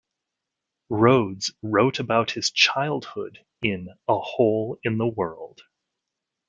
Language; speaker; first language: English; native; English